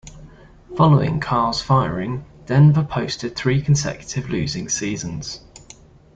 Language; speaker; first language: English; native; English